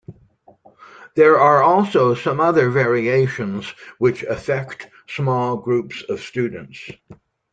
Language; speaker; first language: English; native; English